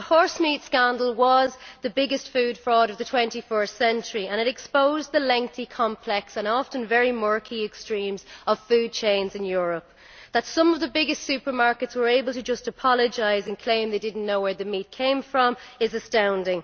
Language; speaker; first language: English; native; English